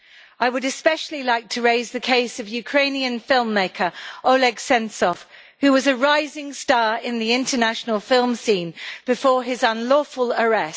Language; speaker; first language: English; native; English